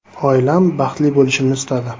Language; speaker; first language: Uzbek; native; Uzbek